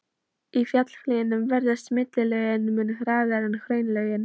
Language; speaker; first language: Icelandic; non-native, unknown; Polish